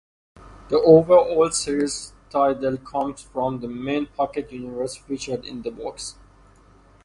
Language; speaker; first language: English; non-native, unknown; Persian